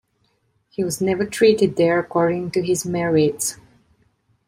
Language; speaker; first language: English; non-native, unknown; Italian